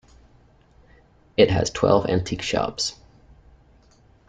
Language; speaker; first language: English; native; English